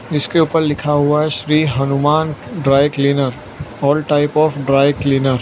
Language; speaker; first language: Hindi; non-native, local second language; Gujarati